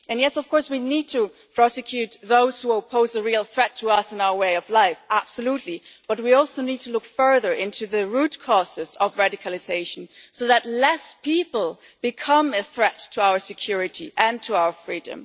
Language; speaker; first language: English; non-native, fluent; German